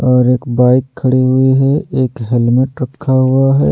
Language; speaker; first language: Hindi; native; Hindi